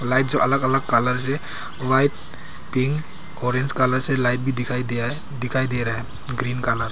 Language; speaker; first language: Hindi; non-native, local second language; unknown